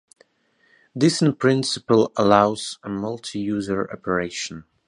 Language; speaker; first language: English; non-native, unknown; Russian